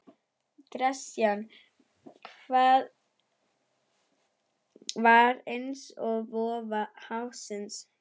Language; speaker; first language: Icelandic; non-native, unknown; German